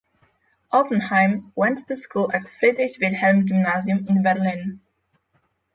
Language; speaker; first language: English; non-native, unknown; Polish